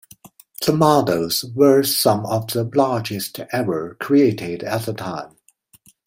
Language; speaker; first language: English; non-native, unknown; Chinese